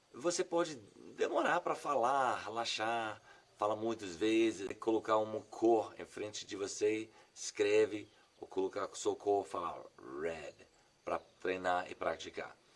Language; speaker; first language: Portuguese; non-native, fluent; English